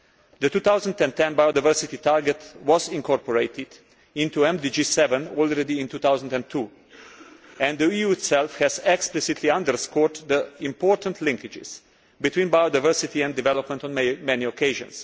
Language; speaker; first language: English; non-native, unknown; Slovenian